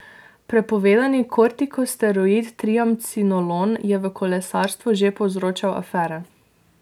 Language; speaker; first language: Slovenian; native; Slovenian